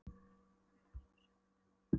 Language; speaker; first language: Icelandic; non-native, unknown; Polish